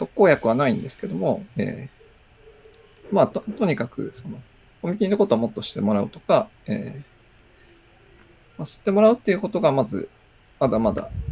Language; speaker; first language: Japanese; native; Japanese